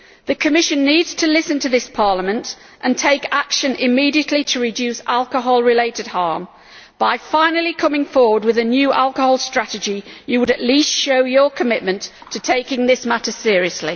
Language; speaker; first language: English; native; English